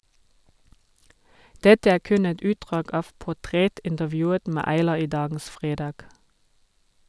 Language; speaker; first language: Norwegian; non-native, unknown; German